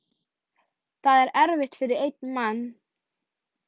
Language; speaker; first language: Icelandic; native; Icelandic